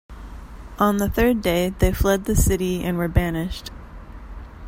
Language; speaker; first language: English; native; English